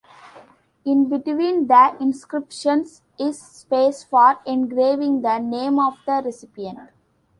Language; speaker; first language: English; non-native, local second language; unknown